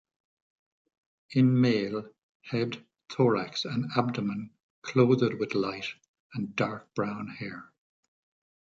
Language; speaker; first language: English; native; English